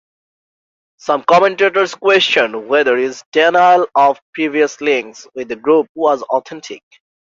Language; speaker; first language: English; non-native, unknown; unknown